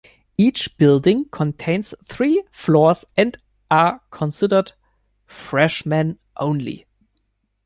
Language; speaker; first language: English; non-native, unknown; German